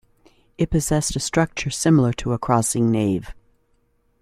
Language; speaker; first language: English; native; English